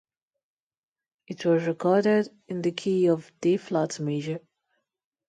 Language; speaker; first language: English; non-native, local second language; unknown